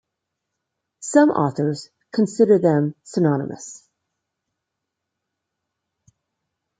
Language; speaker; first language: English; native; English